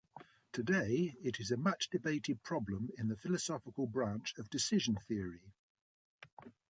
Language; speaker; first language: English; native; English